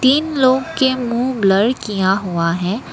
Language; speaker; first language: Hindi; non-native, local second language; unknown